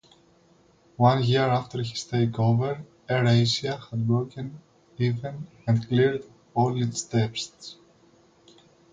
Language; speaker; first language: English; non-native, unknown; Greek